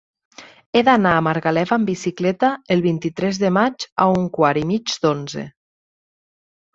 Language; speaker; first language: Catalan; native; Catalan